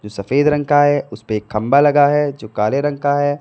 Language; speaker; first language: Hindi; native; Hindi